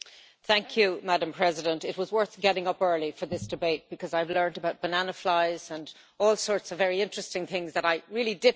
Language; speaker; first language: English; native; English